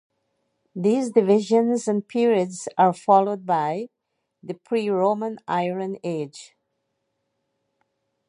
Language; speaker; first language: English; native; English